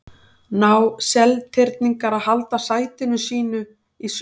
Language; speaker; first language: Icelandic; native; Icelandic